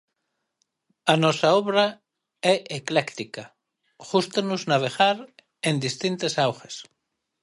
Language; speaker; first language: Galician; native; Galician